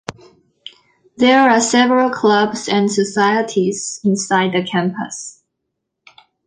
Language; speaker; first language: English; non-native, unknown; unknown